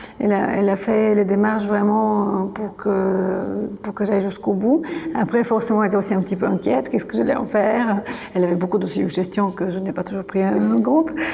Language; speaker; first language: French; non-native, fluent; Bulgarian